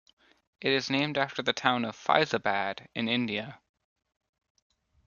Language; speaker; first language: English; native; English